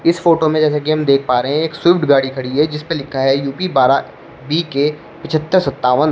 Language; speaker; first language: Hindi; native; Hindi